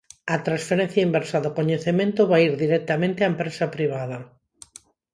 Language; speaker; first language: Galician; non-native, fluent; Spanish